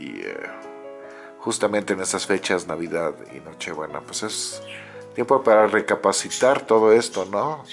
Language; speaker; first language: Spanish; native; Spanish